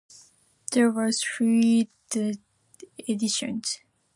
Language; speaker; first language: English; non-native, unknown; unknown